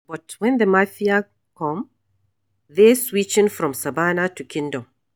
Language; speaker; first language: English; non-native, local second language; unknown